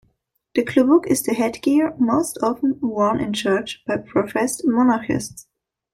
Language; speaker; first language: English; non-native, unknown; German